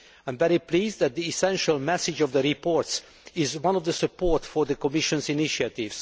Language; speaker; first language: English; non-native, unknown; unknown